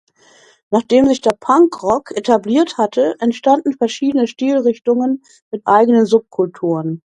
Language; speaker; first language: German; native; German